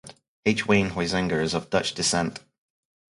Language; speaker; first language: English; native; English